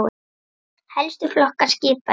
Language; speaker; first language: Icelandic; native; Icelandic